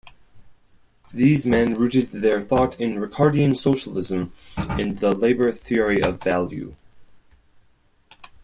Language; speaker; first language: English; non-native, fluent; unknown